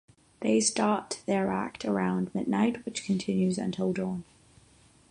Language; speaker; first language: English; non-native, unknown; Catalan